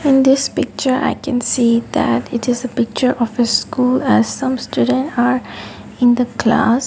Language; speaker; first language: English; non-native, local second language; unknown